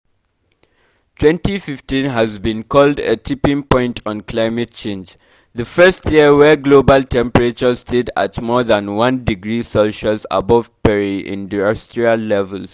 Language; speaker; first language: English; non-native, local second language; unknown